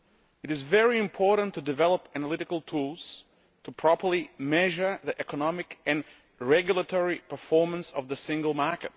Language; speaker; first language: English; non-native, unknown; Lithuanian